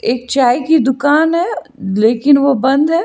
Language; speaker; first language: Hindi; non-native, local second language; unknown